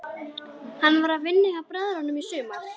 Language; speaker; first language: Icelandic; native; Icelandic